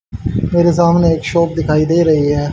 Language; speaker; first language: Hindi; native; Hindi